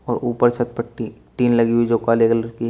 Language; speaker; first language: Hindi; native; Hindi